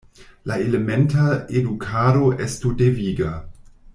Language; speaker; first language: Esperanto; non-native, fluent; German